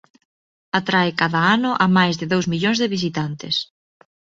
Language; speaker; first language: Galician; non-native, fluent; Spanish